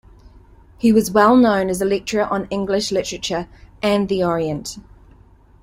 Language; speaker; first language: English; native; English